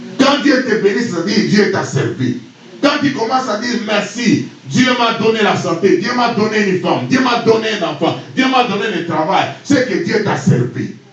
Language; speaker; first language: French; non-native, local second language; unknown